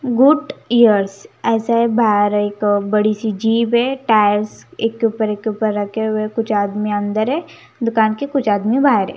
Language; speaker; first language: Hindi; non-native, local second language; Punjabi